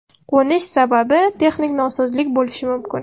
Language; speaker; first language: Uzbek; non-native, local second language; Russian